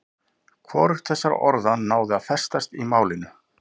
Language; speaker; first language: Icelandic; native; Icelandic